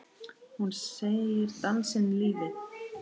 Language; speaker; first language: Icelandic; native; Icelandic